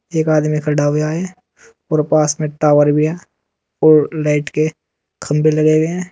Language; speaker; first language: Hindi; native; Hindi